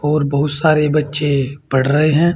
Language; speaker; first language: Hindi; native; Hindi